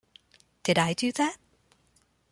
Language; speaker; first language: English; non-native, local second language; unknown